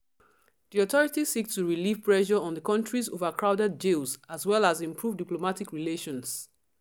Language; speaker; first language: English; non-native, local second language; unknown